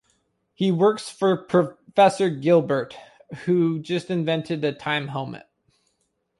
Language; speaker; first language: English; native; English